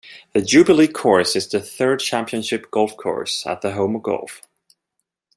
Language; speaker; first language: English; non-native, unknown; Swedish